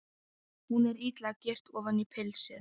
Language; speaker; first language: Icelandic; non-native, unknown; Polish